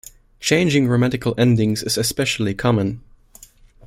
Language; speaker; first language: English; non-native, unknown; German